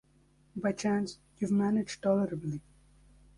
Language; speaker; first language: English; native; English